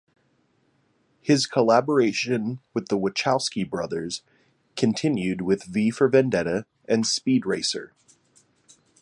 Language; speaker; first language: English; native; English